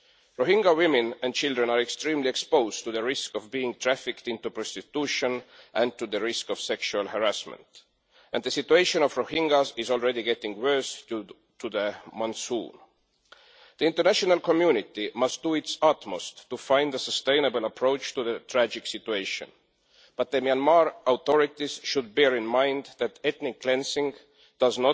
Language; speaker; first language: English; non-native, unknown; Estonian